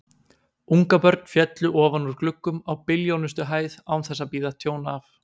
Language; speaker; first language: Icelandic; native; Icelandic